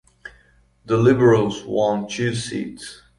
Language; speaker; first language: English; non-native, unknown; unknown